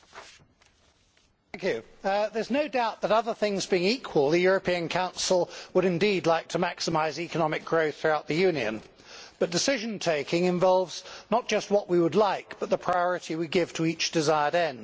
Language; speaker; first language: English; native; English